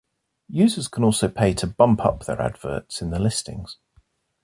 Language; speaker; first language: English; native; English